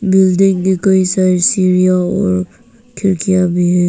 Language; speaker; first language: Hindi; non-native, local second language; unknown